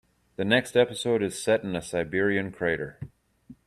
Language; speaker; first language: English; native; English